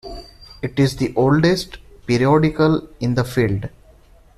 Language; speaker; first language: English; non-native, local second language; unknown